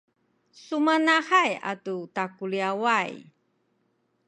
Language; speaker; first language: Sakizaya; non-native, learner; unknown